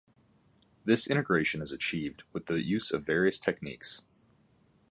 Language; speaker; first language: English; native; English